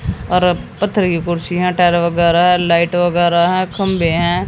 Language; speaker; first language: Hindi; native; Hindi